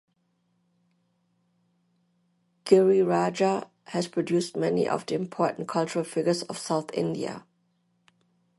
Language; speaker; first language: English; non-native, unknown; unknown